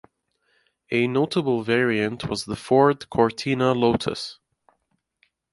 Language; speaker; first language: English; native; English